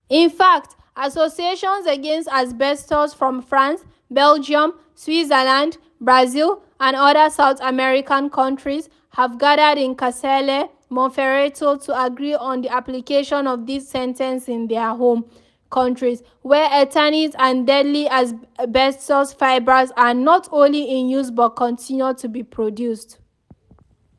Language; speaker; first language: English; non-native, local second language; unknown